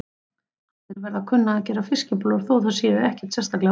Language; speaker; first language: Icelandic; native; Icelandic